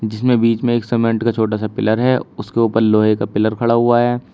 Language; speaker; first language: Hindi; native; Hindi